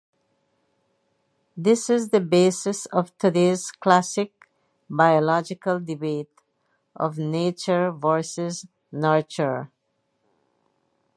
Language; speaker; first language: English; native; English